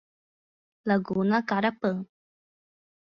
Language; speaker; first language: Portuguese; non-native, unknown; English